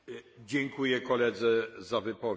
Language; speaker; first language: French; native; French